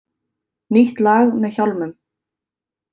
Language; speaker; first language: Icelandic; native; Icelandic